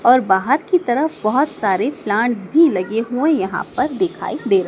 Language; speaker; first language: Hindi; native; Hindi